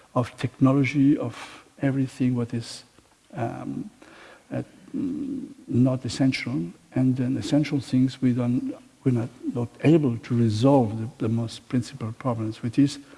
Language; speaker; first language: English; non-native, fluent; Catalan